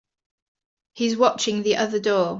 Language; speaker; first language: English; native; English